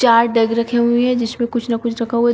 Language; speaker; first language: Hindi; native; Hindi